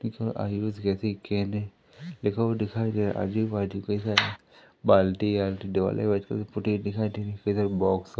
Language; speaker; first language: Hindi; native; Hindi